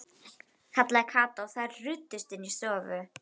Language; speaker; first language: Icelandic; native; Icelandic